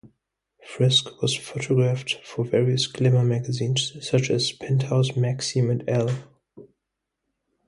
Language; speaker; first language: English; non-native, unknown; German